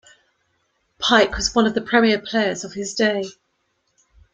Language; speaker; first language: English; native; English